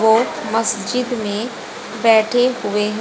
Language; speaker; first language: Hindi; native; Hindi